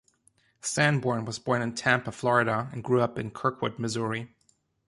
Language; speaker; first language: English; non-native, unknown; German